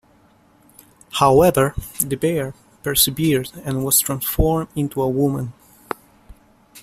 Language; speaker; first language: English; native; English